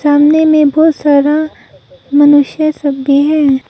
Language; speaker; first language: Hindi; non-native, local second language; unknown